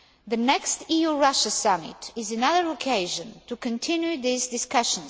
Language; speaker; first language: English; non-native, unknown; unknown